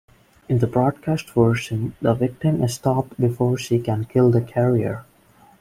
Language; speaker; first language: English; non-native, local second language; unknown